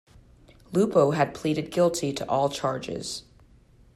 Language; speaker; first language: English; native; English